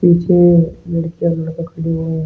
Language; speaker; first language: Hindi; native; Hindi